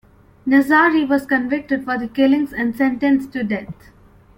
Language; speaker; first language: English; non-native, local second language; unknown